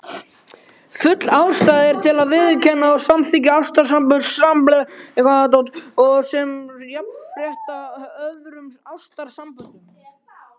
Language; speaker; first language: Icelandic; native; Icelandic